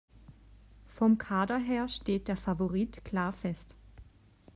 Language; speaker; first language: German; native; German